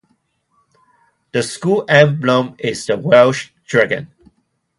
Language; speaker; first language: English; non-native, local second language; Cantonese